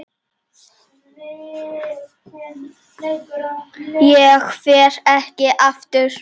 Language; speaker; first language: Icelandic; non-native, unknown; Czech